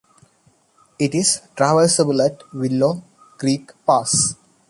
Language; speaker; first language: English; non-native, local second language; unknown